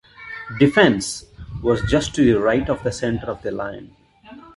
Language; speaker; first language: English; non-native, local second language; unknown